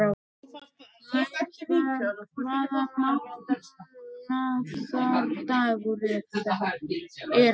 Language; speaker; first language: Icelandic; native; Icelandic